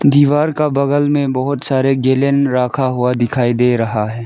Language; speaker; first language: Hindi; early bilingual, other home language; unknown